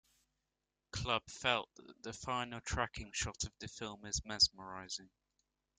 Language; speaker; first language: English; native; English